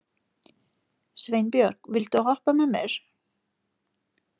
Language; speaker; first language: Icelandic; non-native, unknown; Lithuanian